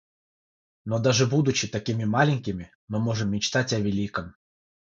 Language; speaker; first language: Russian; non-native, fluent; Georgian